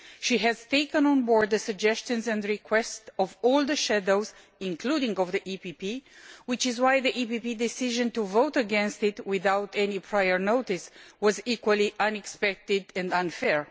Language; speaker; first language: English; non-native, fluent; Romanian